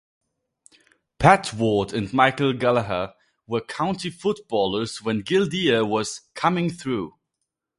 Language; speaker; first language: English; non-native, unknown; German